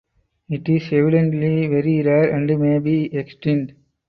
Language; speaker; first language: English; non-native, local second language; Tamil